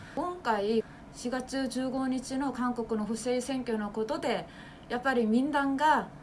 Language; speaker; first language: Japanese; non-native, fluent; Korean